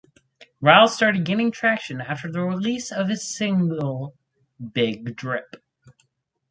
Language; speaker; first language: English; native; English